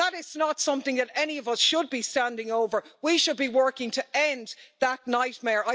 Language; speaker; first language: English; native; English